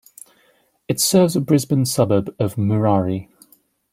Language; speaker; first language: English; native; English